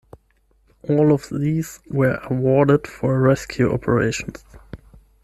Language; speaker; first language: English; non-native, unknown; German